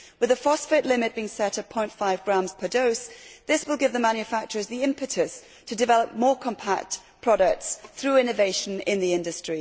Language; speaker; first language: English; native; English